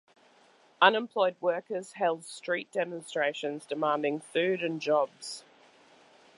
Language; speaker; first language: English; native; English